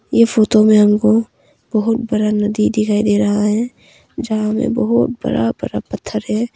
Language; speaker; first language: Hindi; early bilingual, other home language; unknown